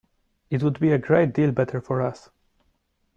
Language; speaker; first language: English; non-native, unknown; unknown